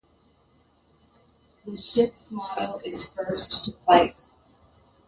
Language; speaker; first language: English; native; English